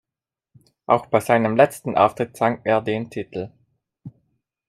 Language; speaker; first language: German; non-native, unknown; Italian